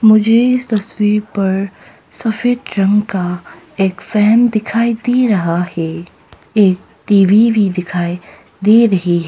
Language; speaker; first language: Hindi; non-native, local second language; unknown